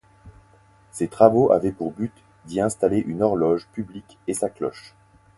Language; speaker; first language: French; native; French